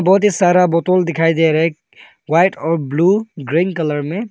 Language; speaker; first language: Hindi; non-native, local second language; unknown